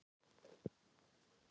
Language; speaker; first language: Icelandic; non-native, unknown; Thai